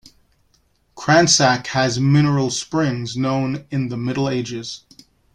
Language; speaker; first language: English; native; English